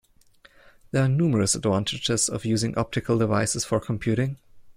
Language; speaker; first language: English; non-native, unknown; German